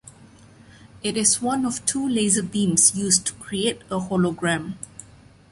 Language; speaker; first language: English; non-native, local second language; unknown